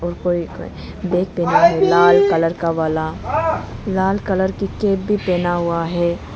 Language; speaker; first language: Hindi; non-native, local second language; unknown